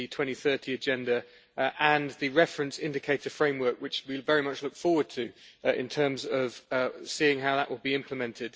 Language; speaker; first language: English; native; English